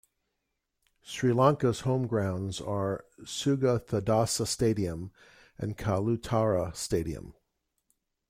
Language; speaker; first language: English; native; English